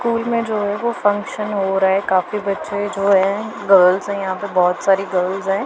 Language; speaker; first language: Hindi; non-native, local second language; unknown